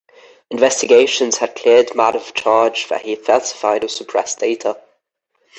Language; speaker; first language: English; native; English